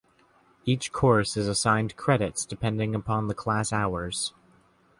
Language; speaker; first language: English; native; English